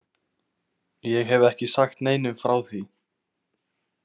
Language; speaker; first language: Icelandic; native; Icelandic